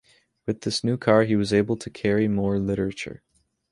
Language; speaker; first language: English; native; English